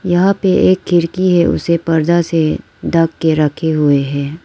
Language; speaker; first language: Hindi; non-native, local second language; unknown